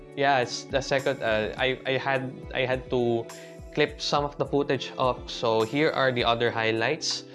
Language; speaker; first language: English; non-native, local second language; Filipino